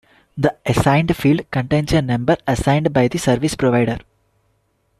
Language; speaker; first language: English; non-native, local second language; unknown